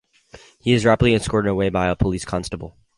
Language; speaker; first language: English; native; English